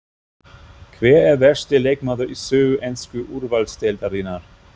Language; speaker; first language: Icelandic; non-native, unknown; German